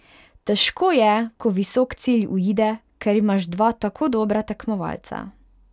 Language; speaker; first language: Slovenian; non-native, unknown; Hungarian